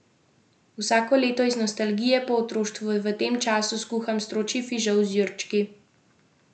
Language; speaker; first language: Slovenian; native; Slovenian